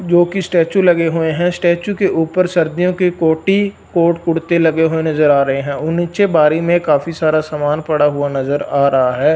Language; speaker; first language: Hindi; non-native, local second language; Punjabi